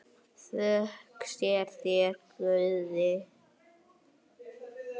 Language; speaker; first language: Icelandic; native; Icelandic